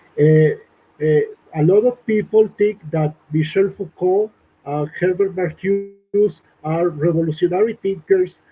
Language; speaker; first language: English; non-native, learner; Spanish